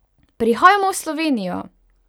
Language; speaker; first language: Slovenian; non-native, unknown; Hungarian